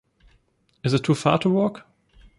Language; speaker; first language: English; non-native, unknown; German